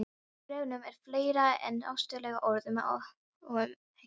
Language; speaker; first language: Icelandic; non-native, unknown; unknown